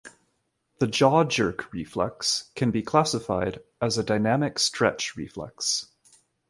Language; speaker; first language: English; native; English